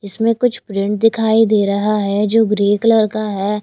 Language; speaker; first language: Hindi; native; Hindi